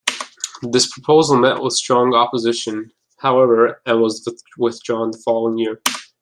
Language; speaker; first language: English; native; English